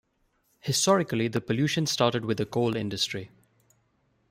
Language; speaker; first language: English; non-native, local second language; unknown